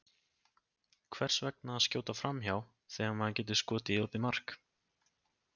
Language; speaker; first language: Icelandic; native; Icelandic